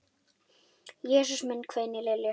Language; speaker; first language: Icelandic; native; Icelandic